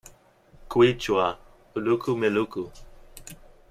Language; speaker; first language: English; native; English